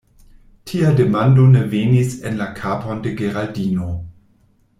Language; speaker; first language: Esperanto; non-native, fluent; German